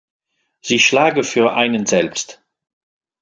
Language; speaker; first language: German; non-native, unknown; French